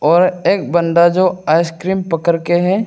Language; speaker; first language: Hindi; non-native, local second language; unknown